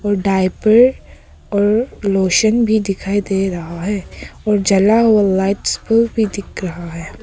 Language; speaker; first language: Hindi; non-native, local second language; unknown